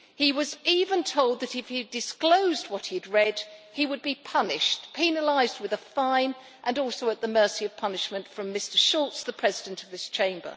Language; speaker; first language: English; native; English